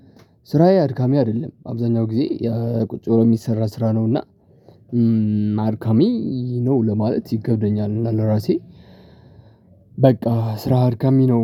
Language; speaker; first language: Amharic; non-native, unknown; Tigrinya